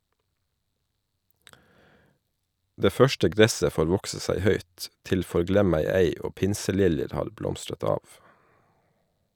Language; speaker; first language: Norwegian; native; Norwegian